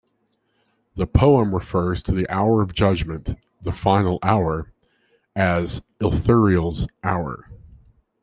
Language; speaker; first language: English; native; English